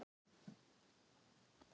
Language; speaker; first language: Icelandic; non-native, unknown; Thai